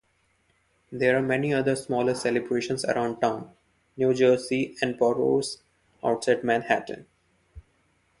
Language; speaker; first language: English; non-native, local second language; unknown